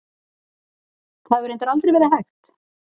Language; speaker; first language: Icelandic; native; Icelandic